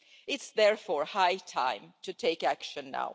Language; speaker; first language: English; non-native, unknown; Swedish